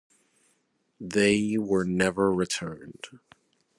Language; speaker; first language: English; native; English